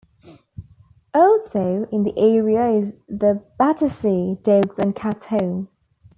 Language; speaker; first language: English; native; English